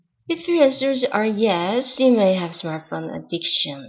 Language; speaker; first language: English; non-native, fluent; Korean